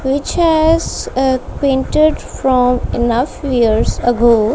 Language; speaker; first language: English; non-native, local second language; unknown